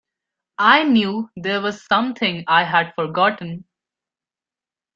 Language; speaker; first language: English; non-native, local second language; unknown